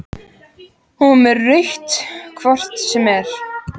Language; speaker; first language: Icelandic; native; Icelandic